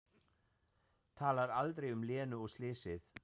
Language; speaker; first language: Icelandic; non-native, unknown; German